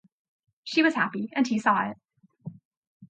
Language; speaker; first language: English; native; English